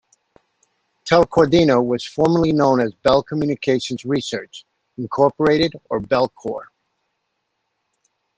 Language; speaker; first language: English; native; English